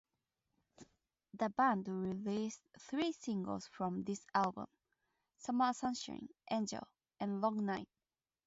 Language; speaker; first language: English; non-native, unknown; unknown